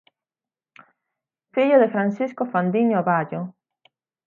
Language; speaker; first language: Galician; native; Galician